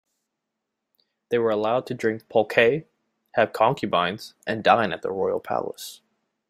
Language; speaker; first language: English; native; English